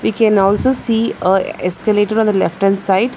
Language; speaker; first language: English; non-native, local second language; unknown